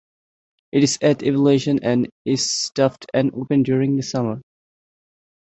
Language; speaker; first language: English; non-native, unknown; Bangla